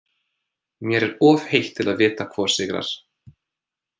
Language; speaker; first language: Icelandic; non-native, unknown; English